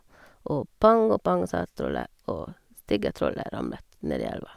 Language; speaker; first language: Norwegian; non-native, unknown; Hungarian